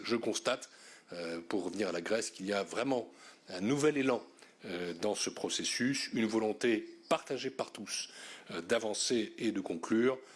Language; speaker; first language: French; native; French